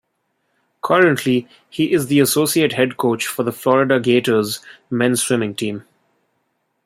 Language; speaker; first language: English; non-native, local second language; Bangla